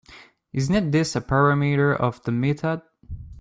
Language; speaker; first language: English; native; English